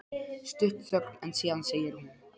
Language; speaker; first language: Icelandic; non-native, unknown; Polish